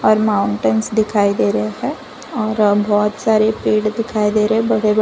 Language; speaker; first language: Hindi; non-native, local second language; Gujarati